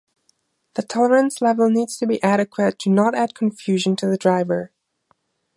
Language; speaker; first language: English; non-native, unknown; German